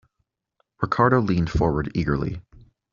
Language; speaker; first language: English; native; English